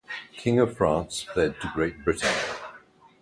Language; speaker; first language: English; native; English